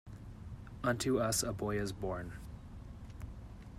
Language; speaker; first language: English; native; English